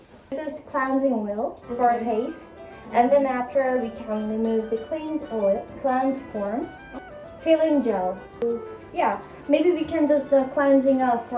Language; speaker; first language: English; non-native, learner; Korean